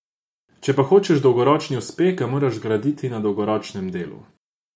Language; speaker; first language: Slovenian; non-native, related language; Croatian